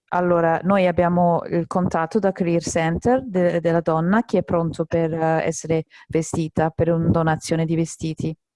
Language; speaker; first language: Italian; non-native, fluent; English